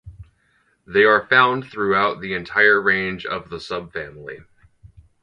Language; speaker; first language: English; native; English